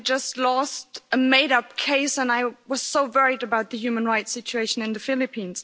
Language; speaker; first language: English; non-native, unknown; German